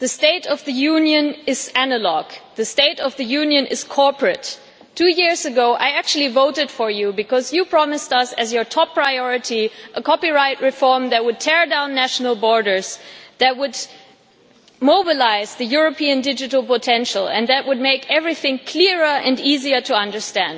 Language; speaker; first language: English; non-native, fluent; German